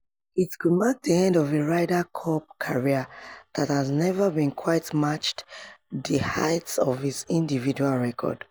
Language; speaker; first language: English; non-native, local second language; Yoruba